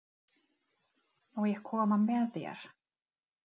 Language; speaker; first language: Icelandic; non-native, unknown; Czech